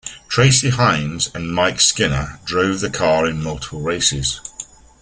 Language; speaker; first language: English; native; English